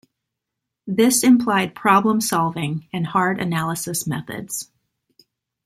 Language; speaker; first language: English; native; English